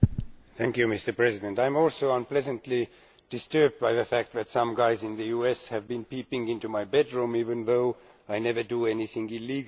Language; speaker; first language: English; non-native, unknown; Estonian